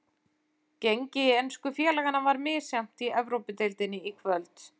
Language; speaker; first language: Icelandic; native; Icelandic